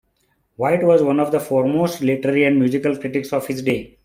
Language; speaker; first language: English; non-native, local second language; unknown